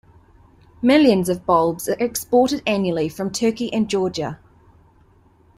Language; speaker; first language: English; native; English